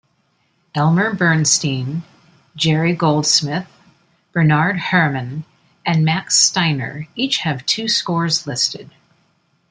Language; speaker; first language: English; native; English